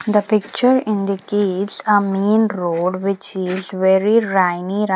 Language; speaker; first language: English; non-native, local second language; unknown